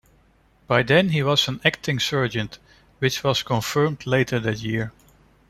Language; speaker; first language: English; non-native, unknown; Dutch